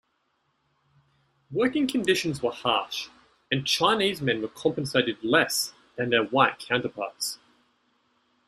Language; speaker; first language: English; native; English